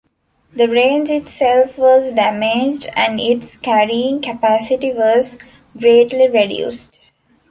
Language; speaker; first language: English; non-native, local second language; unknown